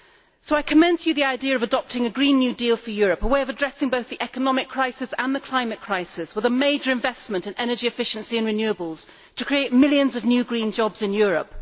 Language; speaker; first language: English; native; English